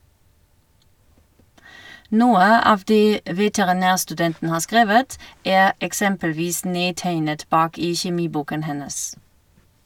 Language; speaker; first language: Norwegian; non-native, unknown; German